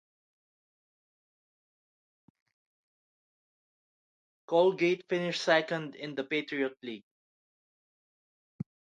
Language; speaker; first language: English; non-native, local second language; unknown